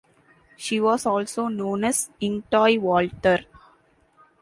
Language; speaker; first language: English; non-native, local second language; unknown